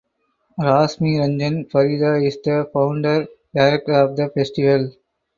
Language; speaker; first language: English; non-native, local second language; Tamil